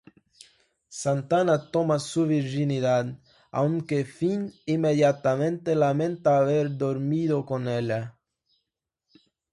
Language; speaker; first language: Spanish; non-native, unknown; Portuguese